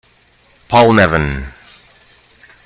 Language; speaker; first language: English; non-native, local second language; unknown